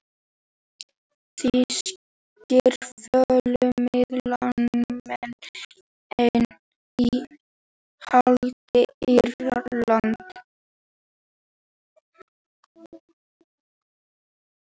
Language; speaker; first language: Icelandic; native; Icelandic